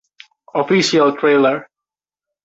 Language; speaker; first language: English; non-native, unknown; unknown